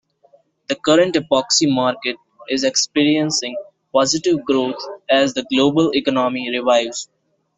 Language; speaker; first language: English; non-native, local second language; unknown